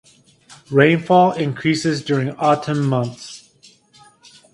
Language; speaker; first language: English; native; English